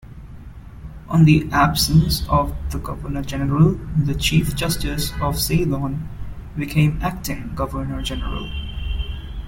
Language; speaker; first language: English; non-native, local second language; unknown